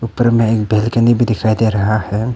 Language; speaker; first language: Hindi; non-native, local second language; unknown